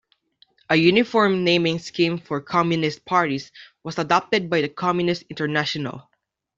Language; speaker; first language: English; non-native, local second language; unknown